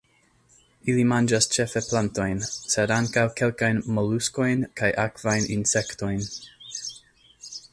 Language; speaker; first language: Esperanto; non-native, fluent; English